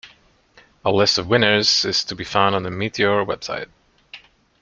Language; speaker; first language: English; non-native, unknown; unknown